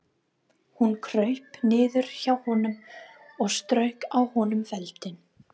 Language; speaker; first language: Icelandic; non-native, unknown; English